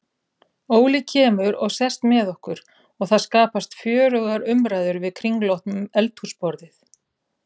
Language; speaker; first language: Icelandic; native; Icelandic